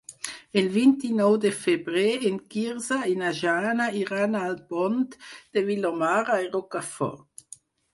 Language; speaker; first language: Catalan; non-native, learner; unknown